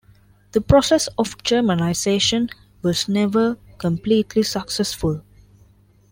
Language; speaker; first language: English; non-native, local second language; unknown